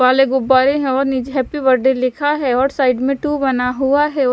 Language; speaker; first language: Hindi; non-native, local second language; Punjabi